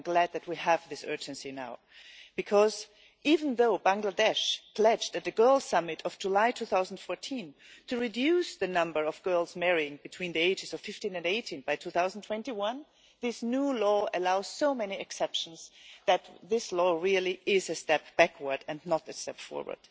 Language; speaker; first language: English; non-native, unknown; German